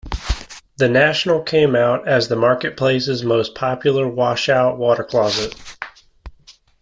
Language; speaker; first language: English; native; English